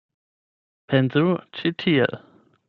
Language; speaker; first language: Esperanto; non-native, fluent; German